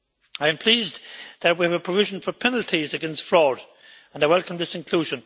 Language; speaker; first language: English; native; English